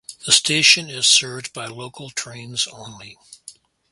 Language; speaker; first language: English; native; English